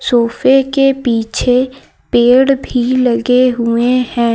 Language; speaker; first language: Hindi; native; Hindi